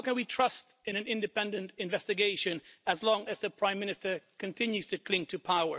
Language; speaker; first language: English; non-native, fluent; Dutch